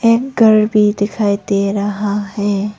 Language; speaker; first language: Hindi; non-native, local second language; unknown